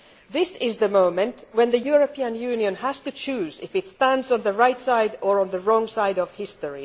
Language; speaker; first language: English; non-native, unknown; Finnish